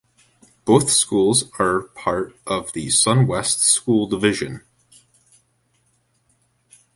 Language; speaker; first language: English; native; English